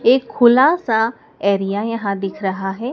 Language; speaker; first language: Hindi; native; Hindi